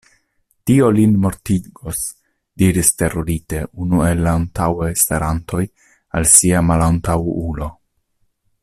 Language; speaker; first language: Esperanto; non-native, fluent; Italian